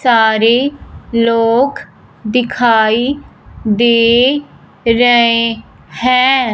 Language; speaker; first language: Hindi; non-native, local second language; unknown